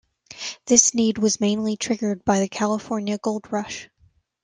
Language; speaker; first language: English; native; English